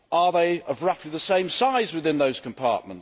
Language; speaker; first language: English; native; English